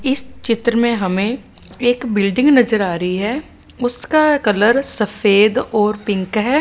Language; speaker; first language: Hindi; non-native, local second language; Punjabi